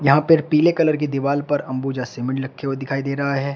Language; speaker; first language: Hindi; native; Hindi